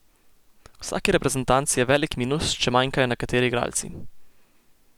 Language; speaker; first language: Slovenian; native; Slovenian